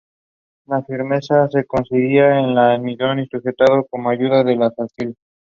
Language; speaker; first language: English; non-native, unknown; Spanish